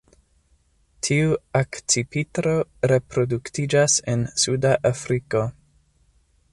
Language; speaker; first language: Esperanto; non-native, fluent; English